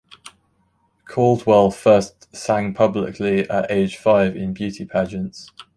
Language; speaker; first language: English; native; English